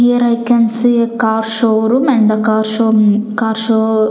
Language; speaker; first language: English; non-native, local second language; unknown